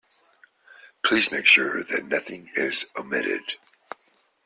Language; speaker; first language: English; native; English